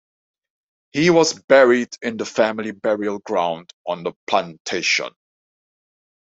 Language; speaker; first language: English; non-native, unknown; Dutch